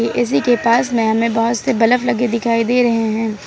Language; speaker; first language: Hindi; native; Hindi